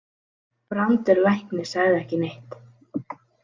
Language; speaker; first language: Icelandic; native; Icelandic